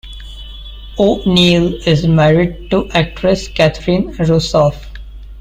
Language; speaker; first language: English; non-native, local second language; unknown